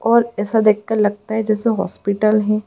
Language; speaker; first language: Hindi; native; Hindi